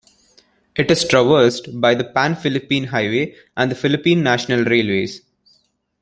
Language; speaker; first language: English; non-native, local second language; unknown